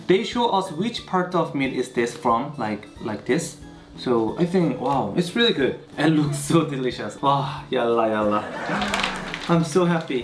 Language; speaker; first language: English; non-native, fluent; Korean